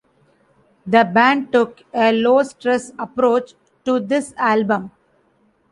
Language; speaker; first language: English; non-native, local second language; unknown